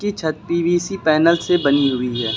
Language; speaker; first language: Hindi; native; Hindi